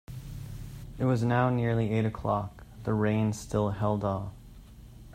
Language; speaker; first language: English; native; English